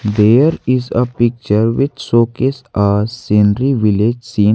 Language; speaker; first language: English; non-native, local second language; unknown